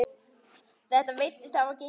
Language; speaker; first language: Icelandic; native; Icelandic